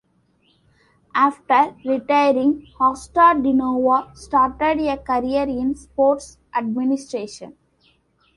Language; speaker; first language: English; non-native, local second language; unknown